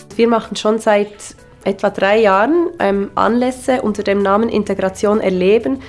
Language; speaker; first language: German; native; German